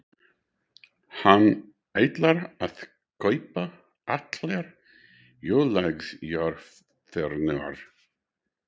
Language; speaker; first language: Icelandic; non-native, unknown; English